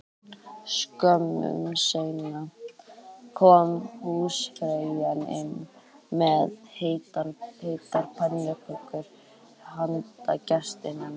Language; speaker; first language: Icelandic; native; Icelandic